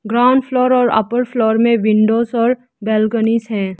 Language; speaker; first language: Hindi; non-native, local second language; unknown